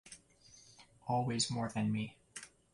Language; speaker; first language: English; native; English